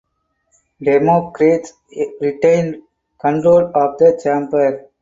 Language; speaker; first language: English; non-native, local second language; Tamil